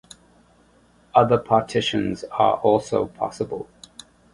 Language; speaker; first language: English; native; English